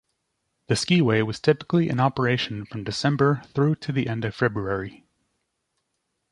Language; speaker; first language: English; native; English